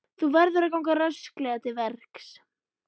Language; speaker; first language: Icelandic; native; Icelandic